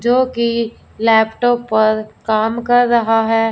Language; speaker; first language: Hindi; non-native, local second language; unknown